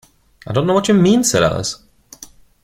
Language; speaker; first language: English; non-native, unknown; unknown